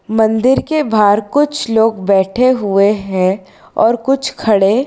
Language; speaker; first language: Hindi; non-native, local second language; Gujarati